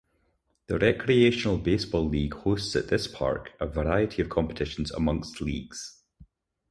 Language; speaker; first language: English; native; English